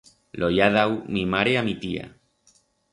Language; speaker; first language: Aragonese; non-native, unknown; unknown